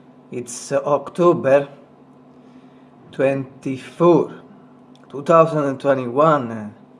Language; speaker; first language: English; non-native, fluent; Italian